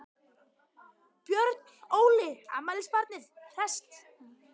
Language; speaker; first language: Icelandic; native; Icelandic